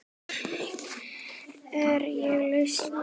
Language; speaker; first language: Icelandic; native; Icelandic